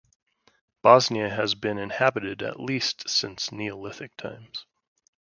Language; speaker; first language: English; native; English